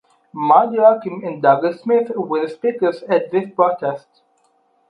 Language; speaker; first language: English; non-native, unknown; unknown